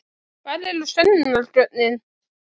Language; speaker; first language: Icelandic; native; Icelandic